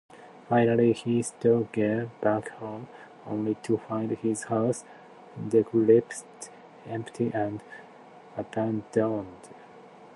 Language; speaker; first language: English; non-native, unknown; Japanese